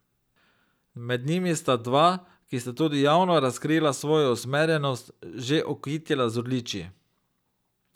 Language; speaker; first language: Slovenian; native; Slovenian